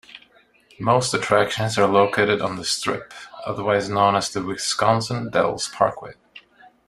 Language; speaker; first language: English; non-native, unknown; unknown